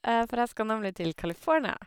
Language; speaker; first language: Norwegian; native; Norwegian